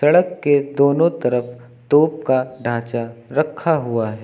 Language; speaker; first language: Hindi; native; Hindi